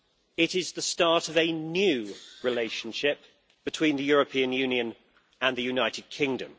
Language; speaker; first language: English; native; English